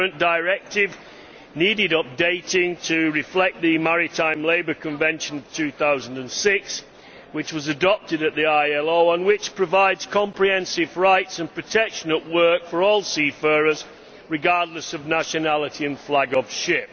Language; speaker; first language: English; native; English